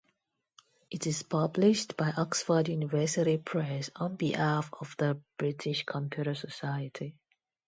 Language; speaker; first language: English; non-native, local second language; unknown